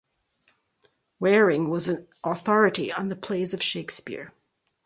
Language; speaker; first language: English; native; English